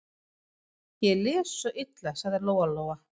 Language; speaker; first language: Icelandic; non-native, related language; Swedish